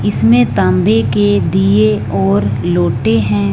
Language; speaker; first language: Hindi; non-native, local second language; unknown